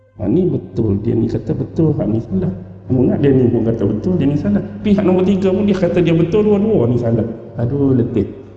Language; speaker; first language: Malay; native; Malay